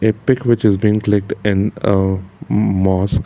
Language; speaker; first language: English; non-native, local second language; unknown